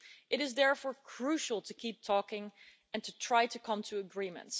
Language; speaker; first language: English; non-native, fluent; Dutch